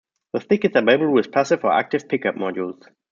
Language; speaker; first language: English; non-native, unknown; German